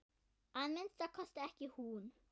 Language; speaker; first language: Icelandic; non-native, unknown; German